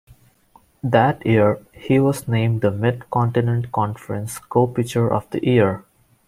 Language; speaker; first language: English; non-native, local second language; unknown